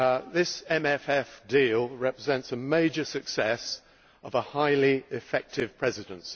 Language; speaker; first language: English; native; English